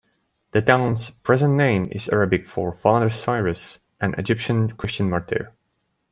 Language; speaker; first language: English; native; English